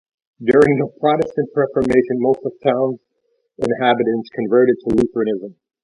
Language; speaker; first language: English; native; English